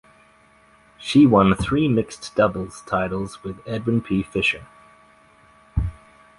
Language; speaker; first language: English; native; English